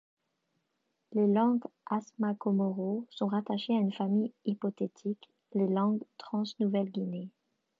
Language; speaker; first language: French; native; French